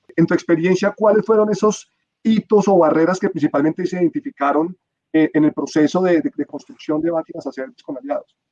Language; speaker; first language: Spanish; native; Spanish